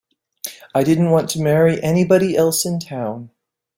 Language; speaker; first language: English; native; English